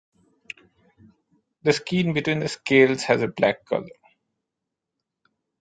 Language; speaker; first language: English; non-native, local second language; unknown